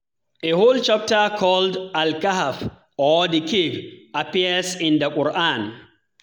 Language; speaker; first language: English; non-native, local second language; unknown